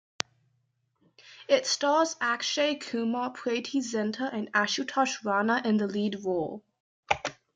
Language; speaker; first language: English; native; English